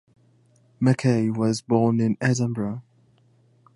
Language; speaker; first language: English; native; English